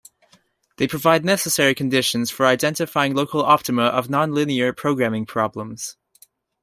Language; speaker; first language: English; native; English